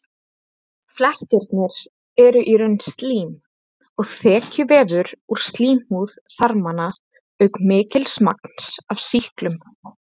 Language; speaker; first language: Icelandic; native; Icelandic